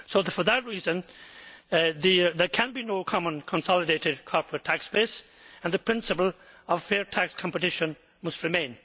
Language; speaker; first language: English; native; English